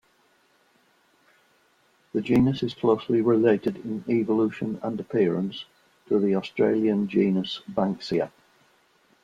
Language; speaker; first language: English; non-native, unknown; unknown